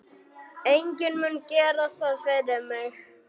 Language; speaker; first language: Icelandic; non-native, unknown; German